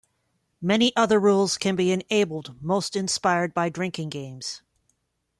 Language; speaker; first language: English; native; English